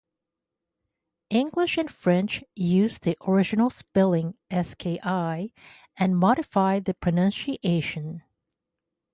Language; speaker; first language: English; native; English